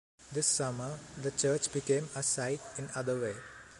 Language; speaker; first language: English; non-native, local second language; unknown